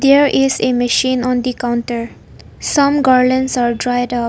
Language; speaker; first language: English; non-native, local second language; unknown